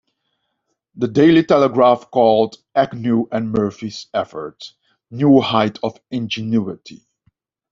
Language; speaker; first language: English; non-native, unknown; Dutch